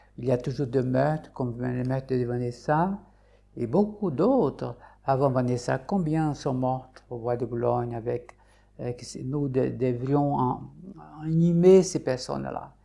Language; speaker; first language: French; non-native, fluent; Portuguese